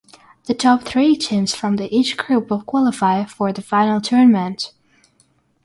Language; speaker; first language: English; non-native, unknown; Russian